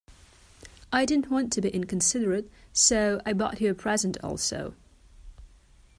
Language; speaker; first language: English; non-native, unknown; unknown